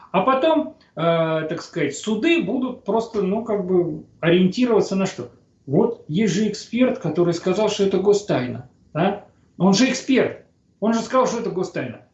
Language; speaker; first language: Russian; native; Russian